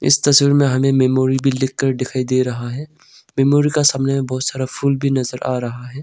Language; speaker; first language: Hindi; early bilingual, other home language; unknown